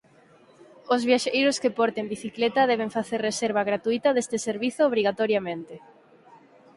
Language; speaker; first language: Galician; native; Galician